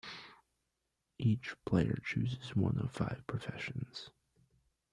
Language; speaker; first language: English; native; English